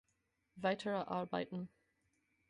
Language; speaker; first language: German; non-native, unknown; English